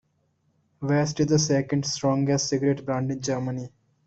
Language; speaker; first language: English; non-native, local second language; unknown